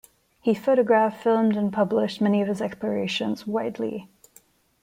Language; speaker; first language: English; non-native, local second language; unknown